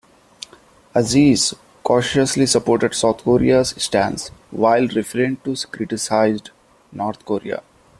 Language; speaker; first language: English; non-native, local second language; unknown